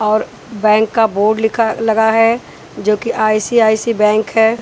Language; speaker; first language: Hindi; non-native, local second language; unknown